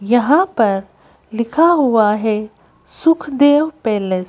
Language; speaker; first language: Hindi; native; Hindi